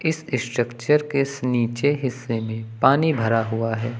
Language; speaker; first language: Hindi; native; Hindi